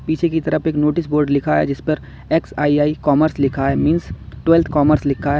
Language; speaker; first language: Hindi; native; Hindi